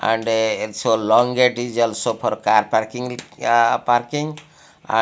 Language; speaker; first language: English; non-native, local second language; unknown